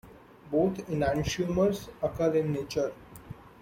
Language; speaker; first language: English; non-native, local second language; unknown